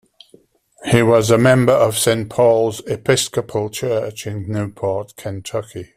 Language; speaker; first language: English; native; English